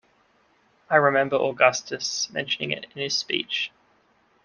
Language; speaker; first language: English; native; English